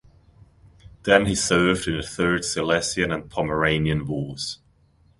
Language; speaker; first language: English; non-native, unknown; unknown